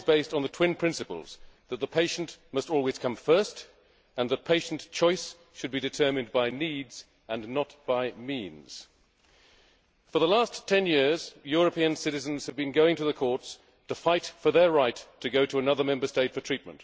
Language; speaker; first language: English; native; English